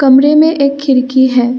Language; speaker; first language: Hindi; non-native, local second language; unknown